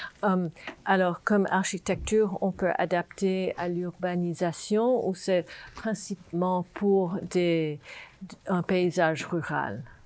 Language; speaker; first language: French; non-native, fluent; English